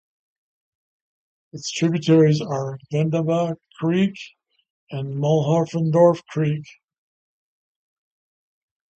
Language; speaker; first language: English; native; English